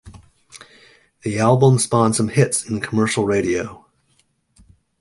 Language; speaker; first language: English; native; English